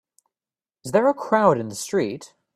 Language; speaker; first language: English; native; English